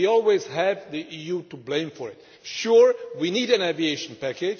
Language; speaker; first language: English; non-native, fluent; Czech